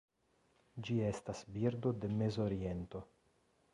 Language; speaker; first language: Esperanto; non-native, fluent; Italian